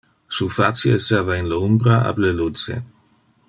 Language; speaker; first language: Interlingua; non-native, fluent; Dutch